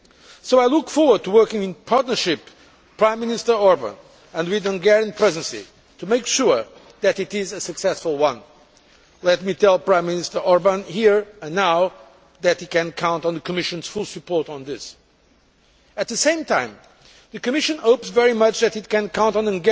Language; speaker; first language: English; non-native, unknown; Portuguese